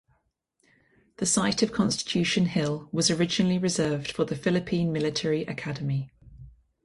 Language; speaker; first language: English; native; English